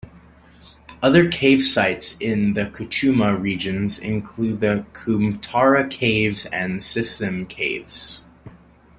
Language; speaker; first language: English; native; English